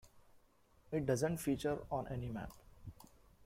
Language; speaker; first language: English; non-native, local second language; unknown